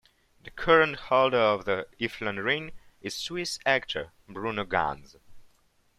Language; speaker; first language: English; non-native, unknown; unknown